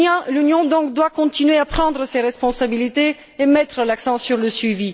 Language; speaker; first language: French; non-native, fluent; Bulgarian